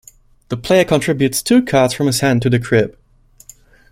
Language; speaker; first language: English; non-native, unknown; German